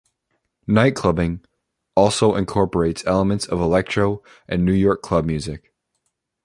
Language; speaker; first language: English; native; English